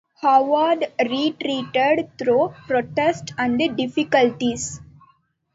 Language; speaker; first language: English; non-native, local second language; Tamil